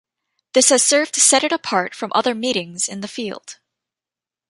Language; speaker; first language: English; native; English